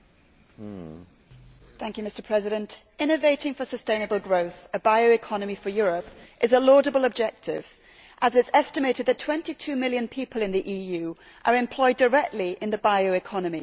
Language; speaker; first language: English; native; English